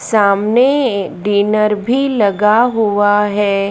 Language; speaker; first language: Hindi; native; Hindi